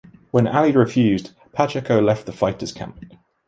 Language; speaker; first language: English; native; English